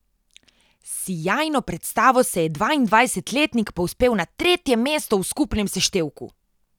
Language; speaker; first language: Slovenian; native; Slovenian